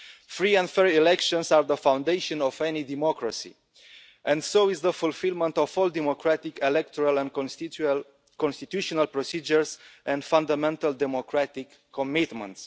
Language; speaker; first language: English; non-native, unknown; Romanian